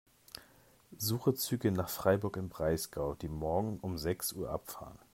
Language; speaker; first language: German; native; German